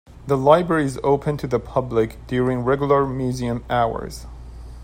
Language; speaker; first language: English; non-native, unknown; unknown